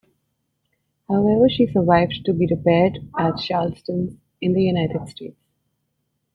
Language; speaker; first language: English; non-native, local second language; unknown